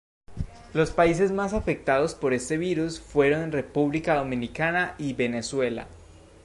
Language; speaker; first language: Spanish; native; Spanish